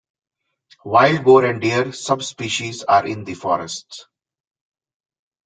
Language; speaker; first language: English; non-native, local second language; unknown